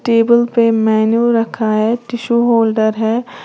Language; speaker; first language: Hindi; native; Hindi